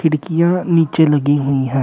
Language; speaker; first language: Hindi; native; Hindi